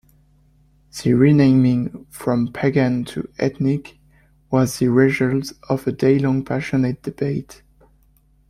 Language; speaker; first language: English; non-native, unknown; French